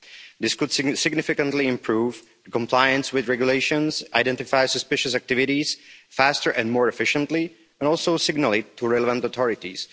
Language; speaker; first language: English; non-native, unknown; Czech